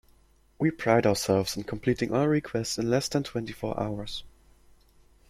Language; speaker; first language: English; non-native, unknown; German